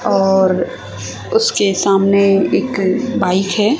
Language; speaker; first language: Hindi; native; Hindi